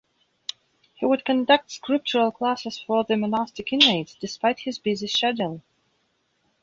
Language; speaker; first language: English; non-native, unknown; Belarusian